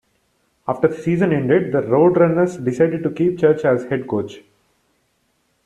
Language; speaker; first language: English; non-native, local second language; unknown